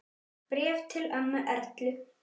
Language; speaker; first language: Icelandic; native; Icelandic